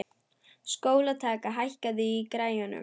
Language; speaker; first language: Icelandic; non-native, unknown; German